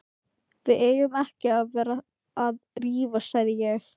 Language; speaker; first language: Icelandic; non-native, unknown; Filipino